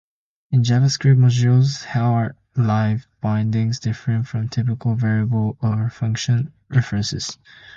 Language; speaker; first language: English; native; English